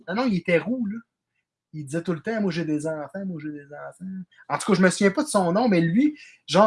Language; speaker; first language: French; native; French